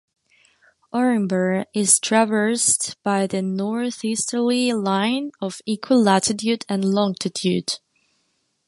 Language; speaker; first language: English; non-native, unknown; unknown